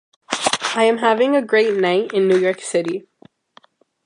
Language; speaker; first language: English; native; English